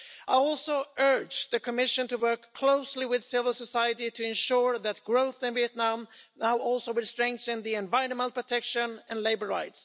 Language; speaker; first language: English; non-native, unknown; Swedish